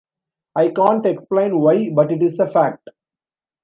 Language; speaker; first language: English; non-native, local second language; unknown